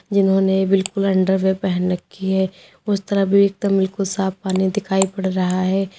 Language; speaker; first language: Hindi; native; Hindi